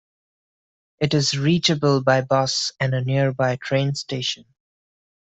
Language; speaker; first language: English; non-native, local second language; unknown